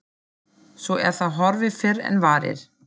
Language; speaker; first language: Icelandic; non-native, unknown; German